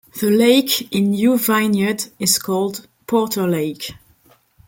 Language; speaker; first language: English; non-native, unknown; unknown